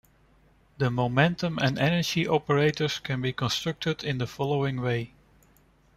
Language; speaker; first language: English; non-native, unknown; Dutch